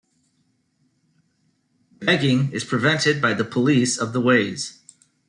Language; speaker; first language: English; native; English